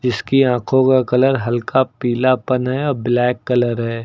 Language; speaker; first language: Hindi; native; Hindi